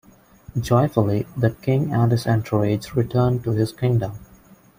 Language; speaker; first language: English; non-native, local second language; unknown